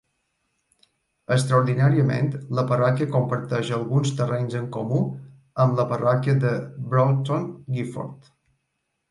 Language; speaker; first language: Catalan; native; Catalan